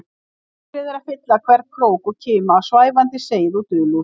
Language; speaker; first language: Icelandic; native; Icelandic